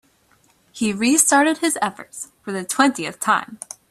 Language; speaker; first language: English; native; English